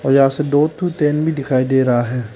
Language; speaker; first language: Hindi; early bilingual, other home language; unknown